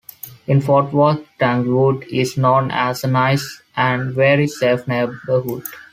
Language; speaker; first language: English; non-native, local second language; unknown